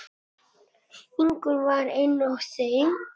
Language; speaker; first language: Icelandic; non-native, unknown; Italian